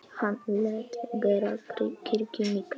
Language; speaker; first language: Icelandic; non-native, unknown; Polish